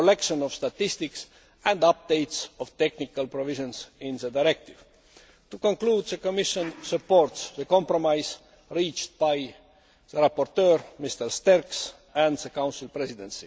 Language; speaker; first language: English; non-native, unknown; Estonian